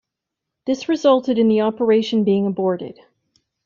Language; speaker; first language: English; native; English